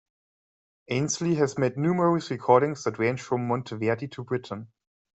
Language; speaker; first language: English; non-native, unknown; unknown